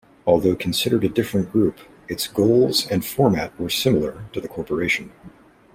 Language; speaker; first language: English; native; English